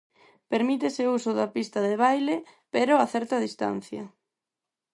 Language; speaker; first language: Galician; non-native, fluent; Spanish